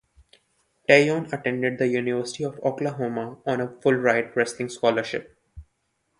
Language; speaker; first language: English; non-native, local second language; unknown